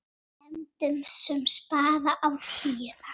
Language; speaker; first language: Icelandic; native; Icelandic